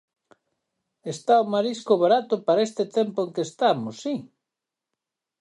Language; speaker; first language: Galician; native; Galician